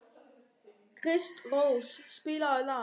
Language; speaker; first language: Icelandic; non-native, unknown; German